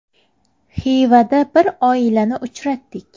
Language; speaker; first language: Uzbek; native; Uzbek